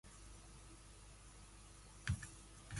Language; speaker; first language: English; non-native, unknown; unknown